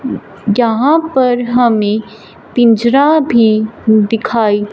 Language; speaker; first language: Hindi; non-native, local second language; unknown